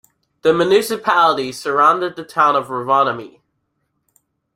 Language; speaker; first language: English; native; English